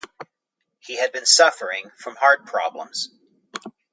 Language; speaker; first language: English; native; English